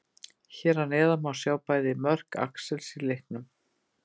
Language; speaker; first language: Icelandic; native; Icelandic